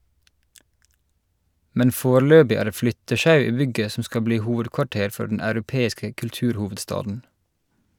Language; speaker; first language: Norwegian; native; Norwegian